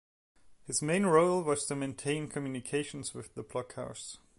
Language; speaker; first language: English; non-native, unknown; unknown